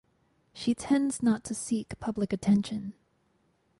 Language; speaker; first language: English; native; English